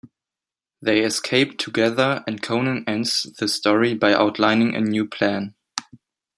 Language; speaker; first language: English; non-native, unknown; German